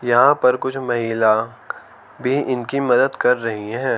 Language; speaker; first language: Hindi; native; Hindi